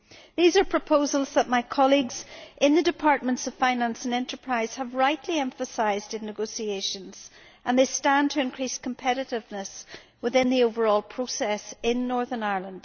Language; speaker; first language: English; native; English